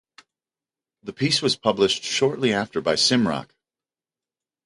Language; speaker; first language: English; native; English